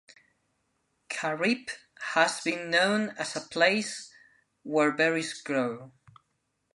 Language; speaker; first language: English; non-native, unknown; Spanish